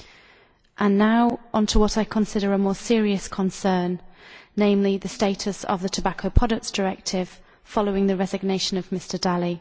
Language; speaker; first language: English; native; English